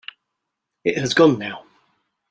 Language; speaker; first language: English; native; English